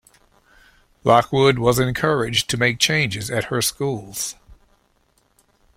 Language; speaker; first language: English; native; English